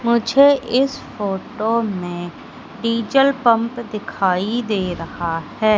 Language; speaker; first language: Hindi; native; Hindi